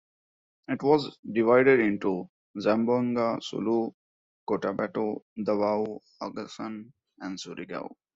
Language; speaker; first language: English; non-native, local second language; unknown